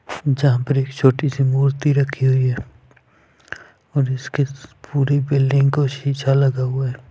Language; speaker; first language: Hindi; non-native, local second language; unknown